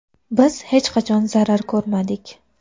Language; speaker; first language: Uzbek; native; Uzbek